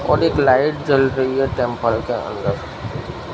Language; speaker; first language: Hindi; non-native, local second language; Gujarati